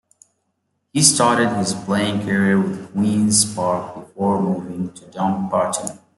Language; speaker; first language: English; native; English